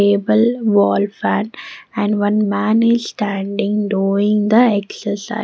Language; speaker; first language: English; non-native, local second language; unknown